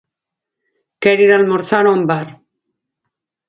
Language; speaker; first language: Galician; native; Galician